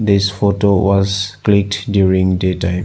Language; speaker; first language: English; non-native, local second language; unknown